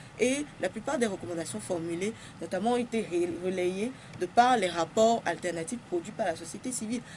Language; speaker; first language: French; non-native, local second language; Ewe